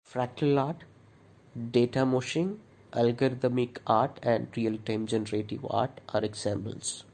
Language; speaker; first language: English; non-native, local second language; Malayalam